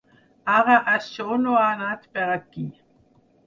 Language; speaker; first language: Catalan; non-native, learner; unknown